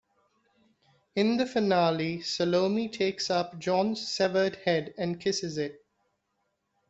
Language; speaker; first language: English; non-native, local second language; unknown